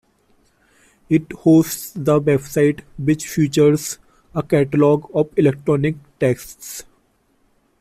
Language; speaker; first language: English; non-native, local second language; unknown